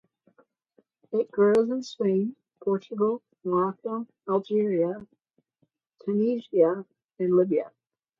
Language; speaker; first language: English; native; English